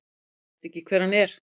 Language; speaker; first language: Icelandic; native; Icelandic